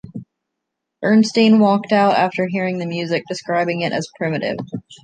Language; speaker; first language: English; native; English